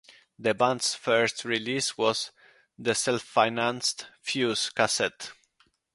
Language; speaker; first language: English; non-native, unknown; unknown